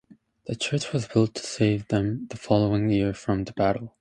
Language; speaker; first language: English; native; English